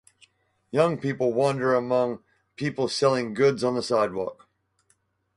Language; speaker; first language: English; native; English